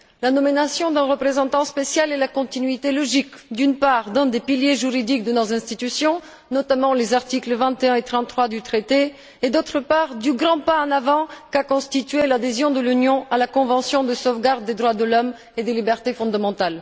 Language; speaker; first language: French; non-native, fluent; Bulgarian